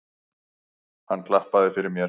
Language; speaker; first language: Icelandic; native; Icelandic